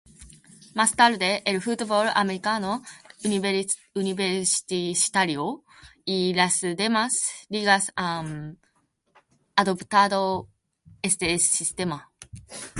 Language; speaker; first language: Spanish; non-native, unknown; Japanese